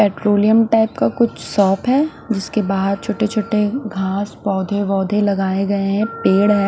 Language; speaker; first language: Hindi; non-native, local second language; Punjabi